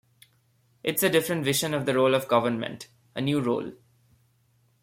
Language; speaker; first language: English; non-native, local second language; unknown